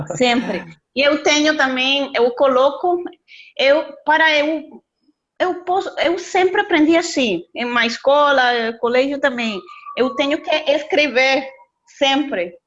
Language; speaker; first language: Portuguese; non-native, learner; Spanish